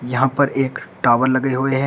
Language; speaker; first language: Hindi; native; Hindi